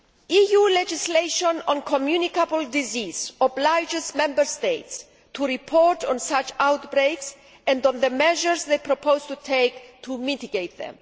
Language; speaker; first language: English; non-native, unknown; Greek